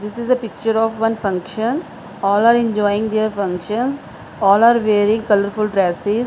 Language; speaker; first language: English; non-native, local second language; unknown